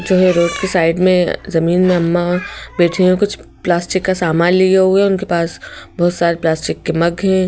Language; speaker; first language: Hindi; native; Hindi